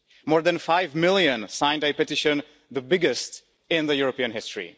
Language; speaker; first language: English; non-native, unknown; Czech